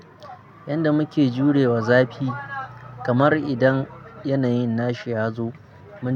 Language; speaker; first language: Hausa; non-native, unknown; Akan